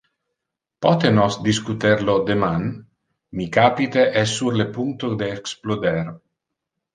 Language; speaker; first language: Interlingua; non-native, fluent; Italian